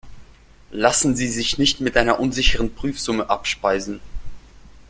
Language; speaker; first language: German; non-native, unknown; Russian